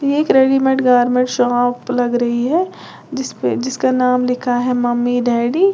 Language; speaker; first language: Hindi; native; Hindi